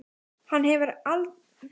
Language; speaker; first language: Icelandic; native; Icelandic